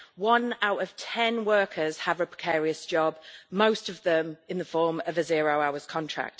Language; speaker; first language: English; native; English